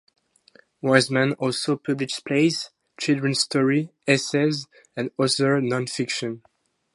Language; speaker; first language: English; non-native, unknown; French